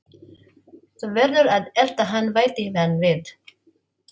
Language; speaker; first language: Icelandic; non-native, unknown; Filipino